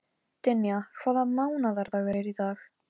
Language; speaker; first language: Icelandic; non-native, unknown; Polish